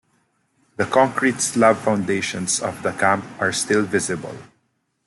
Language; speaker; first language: English; non-native, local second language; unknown